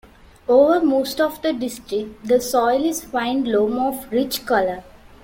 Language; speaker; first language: English; non-native, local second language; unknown